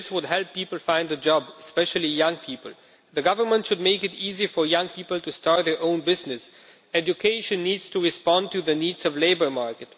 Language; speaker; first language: English; non-native, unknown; Romanian